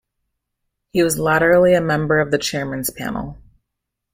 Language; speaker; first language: English; native; English